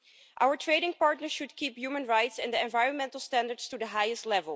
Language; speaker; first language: English; non-native, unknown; Dutch